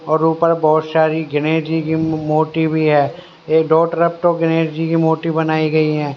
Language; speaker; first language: Hindi; native; Hindi